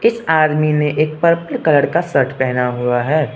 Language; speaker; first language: Hindi; non-native, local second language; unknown